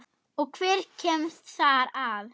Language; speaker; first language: Icelandic; non-native, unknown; German